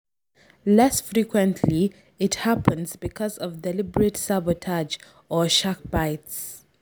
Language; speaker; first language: English; non-native, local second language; Hausa